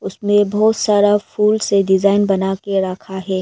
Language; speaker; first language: Hindi; non-native, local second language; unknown